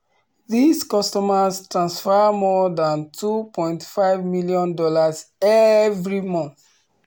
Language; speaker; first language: English; non-native, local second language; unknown